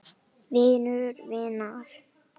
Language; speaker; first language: Icelandic; non-native, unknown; Indonesian